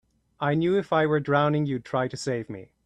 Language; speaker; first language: English; native; English